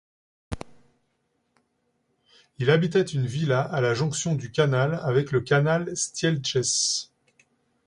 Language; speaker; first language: French; native; French